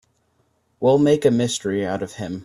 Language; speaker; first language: English; native; English